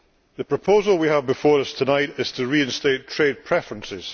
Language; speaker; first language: English; native; English